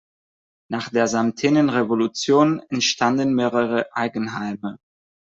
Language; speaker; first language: German; non-native, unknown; Catalan